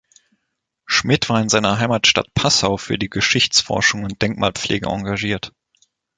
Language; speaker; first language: German; native; German